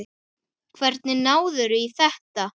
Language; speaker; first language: Icelandic; native; Icelandic